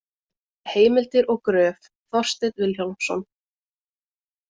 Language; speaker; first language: Icelandic; native; Icelandic